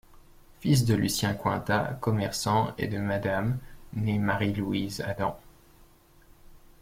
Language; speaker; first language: French; native; French